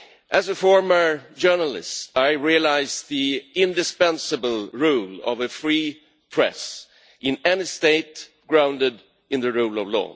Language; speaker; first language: English; non-native, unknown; Swedish